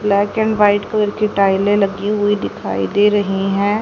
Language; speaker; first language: Hindi; native; Hindi